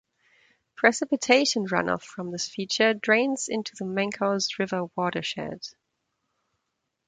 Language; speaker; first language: English; non-native, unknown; German